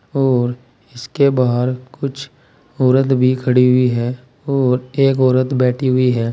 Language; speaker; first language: Hindi; native; Hindi